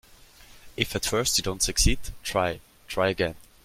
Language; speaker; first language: English; non-native, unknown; German